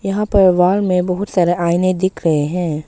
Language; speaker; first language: Hindi; early bilingual, other home language; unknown